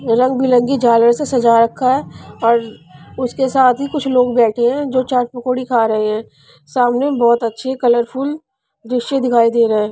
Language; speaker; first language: Hindi; non-native, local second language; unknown